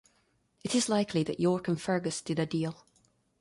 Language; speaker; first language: English; non-native, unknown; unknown